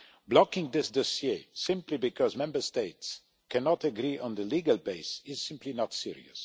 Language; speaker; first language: English; non-native, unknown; Polish